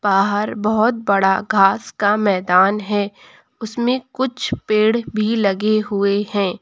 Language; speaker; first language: Hindi; native; Hindi